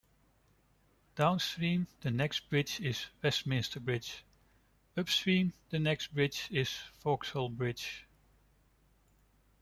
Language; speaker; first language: English; non-native, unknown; Dutch